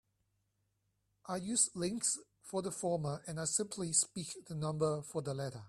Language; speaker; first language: English; non-native, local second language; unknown